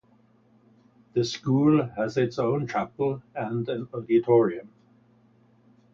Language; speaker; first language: English; non-native, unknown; Norwegian